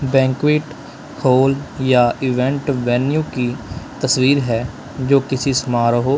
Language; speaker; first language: Hindi; non-native, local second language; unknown